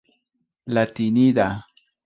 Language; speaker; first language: Esperanto; non-native, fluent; Spanish